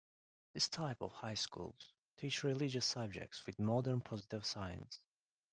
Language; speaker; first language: English; non-native, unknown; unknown